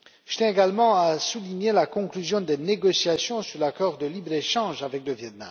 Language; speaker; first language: French; non-native, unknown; Romanian